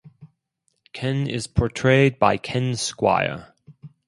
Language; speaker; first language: English; non-native, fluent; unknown